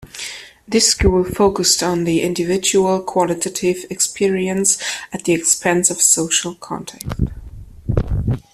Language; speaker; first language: English; non-native, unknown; German